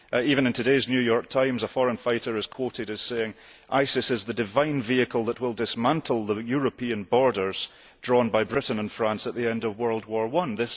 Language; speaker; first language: English; early bilingual, heritage; English